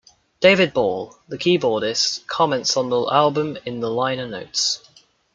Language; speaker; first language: English; native; English